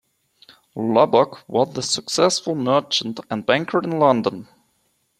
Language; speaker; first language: English; non-native, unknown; German